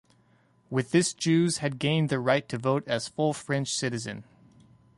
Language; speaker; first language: English; native; English